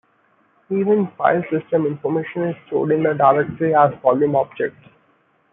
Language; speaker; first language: English; non-native, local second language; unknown